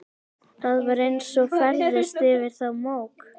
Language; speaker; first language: Icelandic; native; Icelandic